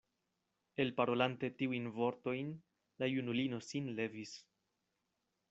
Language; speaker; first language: Esperanto; non-native, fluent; Spanish